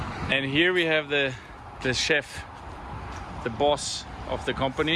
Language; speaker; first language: English; non-native, fluent; German